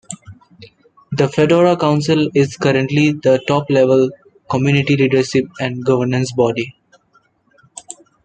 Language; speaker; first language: English; non-native, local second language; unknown